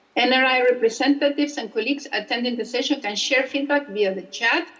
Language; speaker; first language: English; non-native, fluent; Spanish